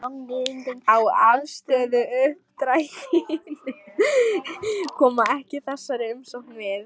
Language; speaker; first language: Icelandic; non-native, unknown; Lithuanian